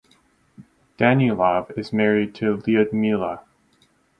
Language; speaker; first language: English; native; English